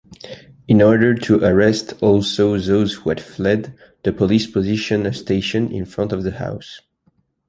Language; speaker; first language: English; non-native, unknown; French